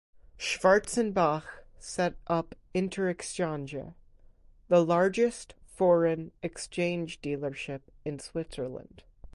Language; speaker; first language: English; native; English